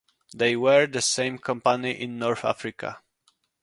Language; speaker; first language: English; non-native, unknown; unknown